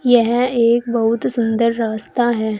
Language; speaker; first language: Hindi; native; Hindi